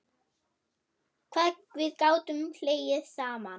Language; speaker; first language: Icelandic; non-native, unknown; German